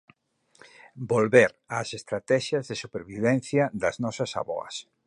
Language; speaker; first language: Galician; native; Galician